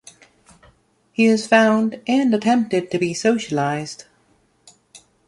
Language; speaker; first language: English; native; English